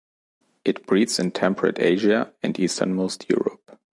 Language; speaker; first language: English; non-native, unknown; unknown